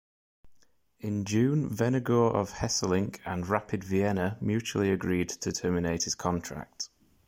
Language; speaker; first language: English; native; English